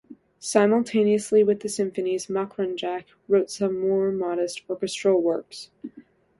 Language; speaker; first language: English; native; English